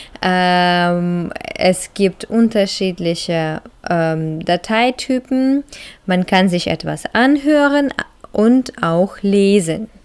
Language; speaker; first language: German; non-native, fluent; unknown